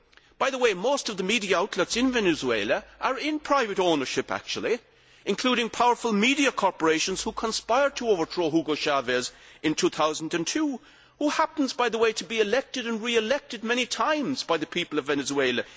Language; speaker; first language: English; native; English